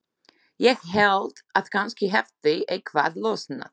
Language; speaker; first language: Icelandic; non-native, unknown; Slovak